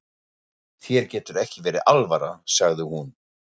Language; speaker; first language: Icelandic; non-native, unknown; German